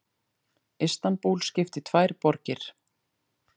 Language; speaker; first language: Icelandic; native; Icelandic